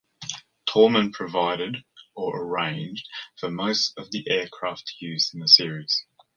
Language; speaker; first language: English; native; English